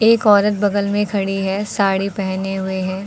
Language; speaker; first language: Hindi; native; Hindi